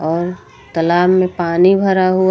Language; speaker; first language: Hindi; native; Hindi